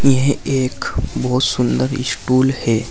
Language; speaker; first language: Hindi; native; Hindi